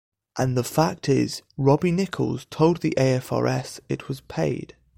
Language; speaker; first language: English; native; English